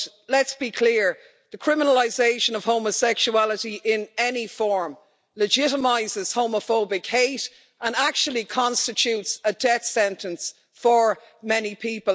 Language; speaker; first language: English; native; English